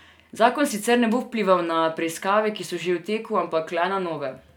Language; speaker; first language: Slovenian; non-native, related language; Serbian